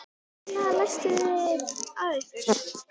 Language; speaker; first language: Icelandic; native; Icelandic